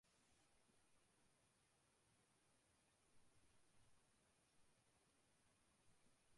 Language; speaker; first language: English; non-native, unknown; Portuguese